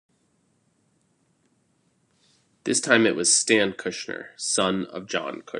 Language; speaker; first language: English; native; English